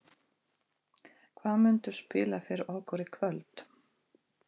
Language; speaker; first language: Icelandic; non-native, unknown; Russian